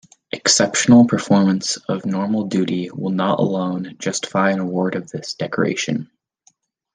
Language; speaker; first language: English; native; English